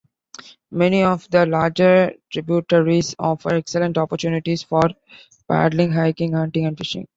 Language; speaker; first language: English; non-native, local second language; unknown